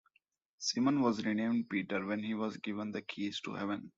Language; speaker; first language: English; non-native, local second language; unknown